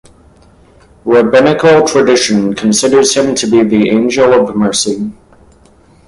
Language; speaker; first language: English; native; English